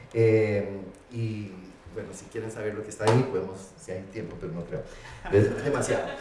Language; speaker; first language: Spanish; early bilingual, heritage; Spanish